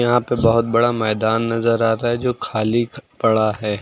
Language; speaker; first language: Hindi; native; Hindi